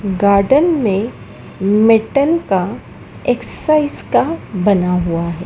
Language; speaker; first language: Hindi; native; Hindi